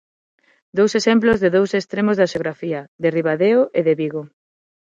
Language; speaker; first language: Galician; non-native, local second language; Spanish